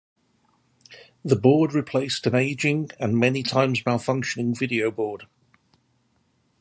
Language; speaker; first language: English; native; English